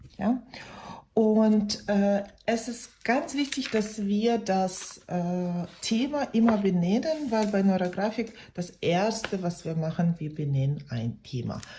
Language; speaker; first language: German; non-native, fluent; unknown